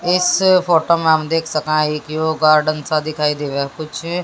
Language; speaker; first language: Hindi; native; Hindi